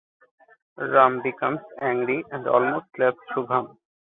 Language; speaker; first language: English; non-native, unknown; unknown